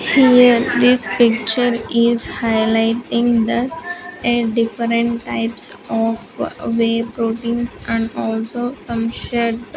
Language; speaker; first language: English; non-native, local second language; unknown